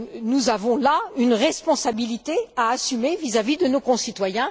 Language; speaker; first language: French; native; French